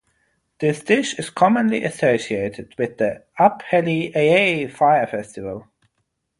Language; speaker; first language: English; non-native, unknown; German